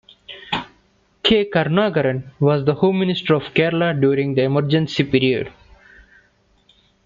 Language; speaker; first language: English; non-native, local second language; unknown